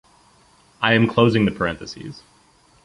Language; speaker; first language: English; native; English